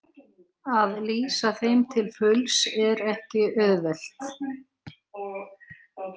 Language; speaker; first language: Icelandic; native; Icelandic